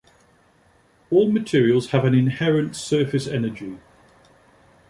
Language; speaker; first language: English; native; English